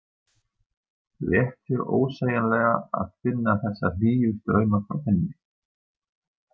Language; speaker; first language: Icelandic; non-native, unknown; German